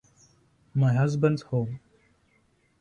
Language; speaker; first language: English; non-native, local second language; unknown